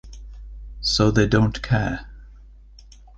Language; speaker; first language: English; native; English